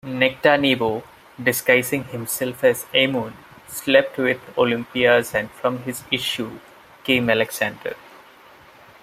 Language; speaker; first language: English; non-native, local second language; Malayalam